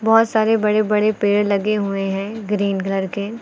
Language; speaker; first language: Hindi; native; Hindi